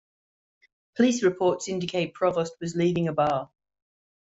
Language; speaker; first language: English; native; English